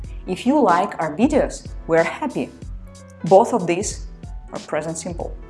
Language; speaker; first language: English; non-native, fluent; Russian